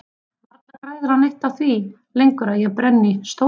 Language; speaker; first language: Icelandic; native; Icelandic